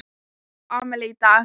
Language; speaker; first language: Icelandic; non-native, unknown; Thai